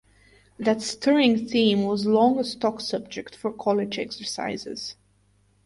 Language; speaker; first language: English; non-native, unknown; Bulgarian